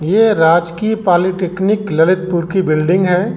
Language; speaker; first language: Hindi; native; Hindi